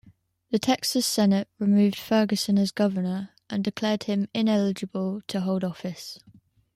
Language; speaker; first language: English; native; English